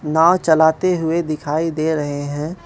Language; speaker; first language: Hindi; non-native, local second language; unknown